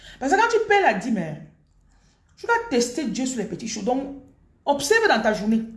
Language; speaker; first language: French; non-native, local second language; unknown